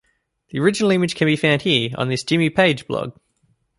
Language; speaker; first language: English; native; English